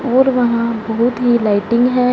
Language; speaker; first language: Hindi; non-native, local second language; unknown